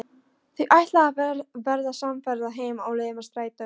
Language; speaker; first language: Icelandic; non-native, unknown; Polish